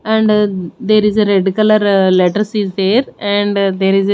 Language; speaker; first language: English; non-native, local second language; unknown